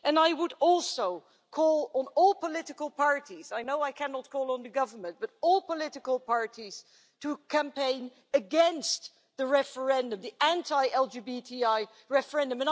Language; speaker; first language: English; non-native, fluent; Dutch